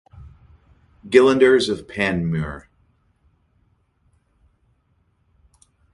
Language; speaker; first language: English; native; English